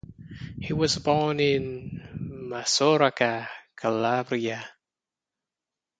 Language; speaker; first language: English; non-native, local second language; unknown